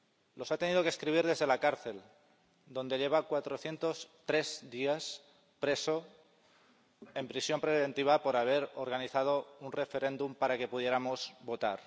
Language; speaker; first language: Spanish; non-native, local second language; Catalan